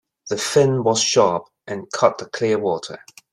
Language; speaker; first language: English; native; English